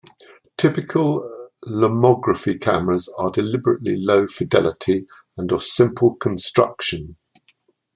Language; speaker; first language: English; native; English